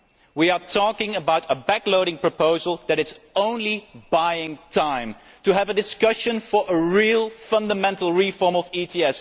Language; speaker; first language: English; non-native, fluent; Dutch